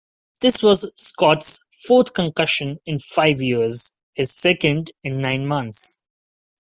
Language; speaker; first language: English; non-native, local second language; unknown